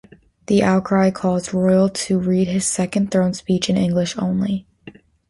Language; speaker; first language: English; native; English